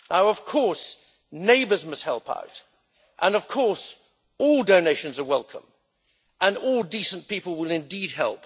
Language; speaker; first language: English; native; English